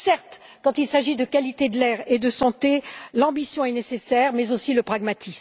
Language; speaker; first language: French; native; French